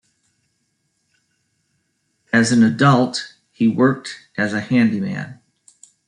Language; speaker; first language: English; native; English